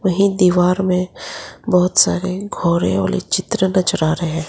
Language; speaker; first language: Hindi; non-native, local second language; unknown